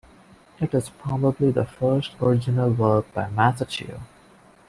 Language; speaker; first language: English; non-native, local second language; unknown